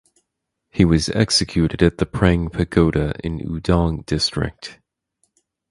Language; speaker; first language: English; native; English